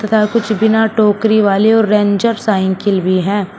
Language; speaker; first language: Hindi; native; Hindi